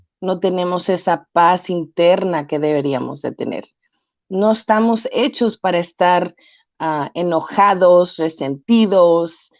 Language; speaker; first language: Spanish; early bilingual, heritage; Spanish